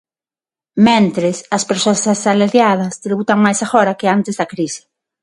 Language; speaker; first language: Galician; non-native, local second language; Spanish